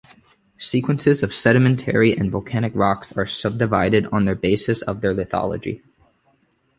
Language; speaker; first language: English; native; English